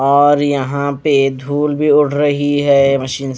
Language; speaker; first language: Hindi; non-native, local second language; Punjabi